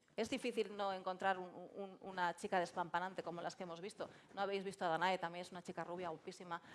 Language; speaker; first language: Spanish; non-native, local second language; Galician